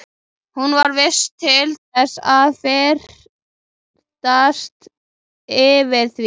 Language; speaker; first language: Icelandic; native; Icelandic